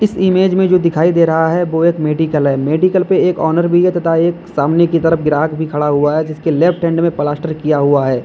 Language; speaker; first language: Hindi; native; Hindi